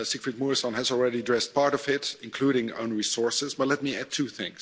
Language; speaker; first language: English; non-native, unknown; Dutch